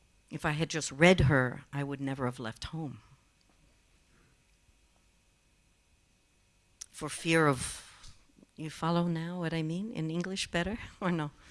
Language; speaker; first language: English; native; English